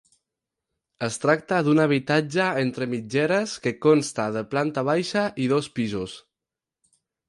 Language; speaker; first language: Catalan; non-native, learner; Spanish